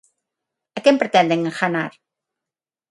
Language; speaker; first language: Galician; non-native, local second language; Spanish